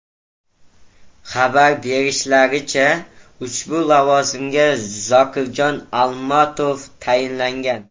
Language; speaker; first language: Uzbek; native; Uzbek